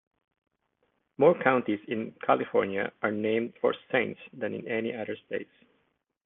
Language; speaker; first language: English; non-native, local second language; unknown